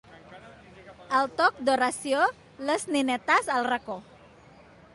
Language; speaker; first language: Catalan; non-native, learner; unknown